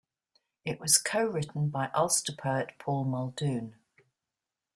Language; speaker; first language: English; native; English